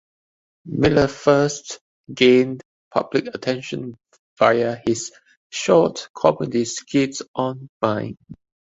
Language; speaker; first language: English; non-native, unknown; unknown